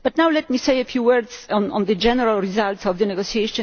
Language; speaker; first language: English; non-native, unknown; Polish